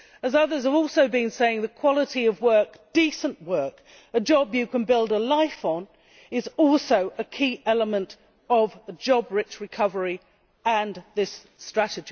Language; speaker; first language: English; native; English